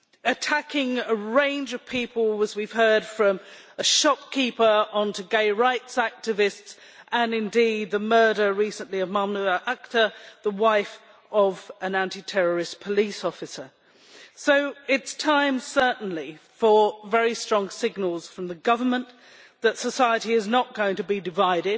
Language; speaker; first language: English; native; English